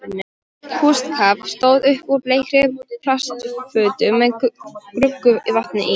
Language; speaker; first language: Icelandic; non-native, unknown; Polish